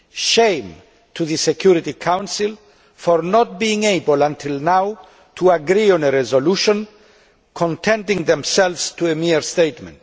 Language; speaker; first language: English; non-native, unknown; Greek